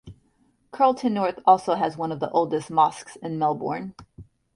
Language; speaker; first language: English; native; English